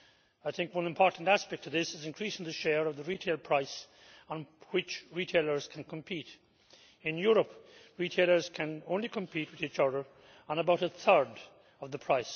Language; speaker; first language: English; native; English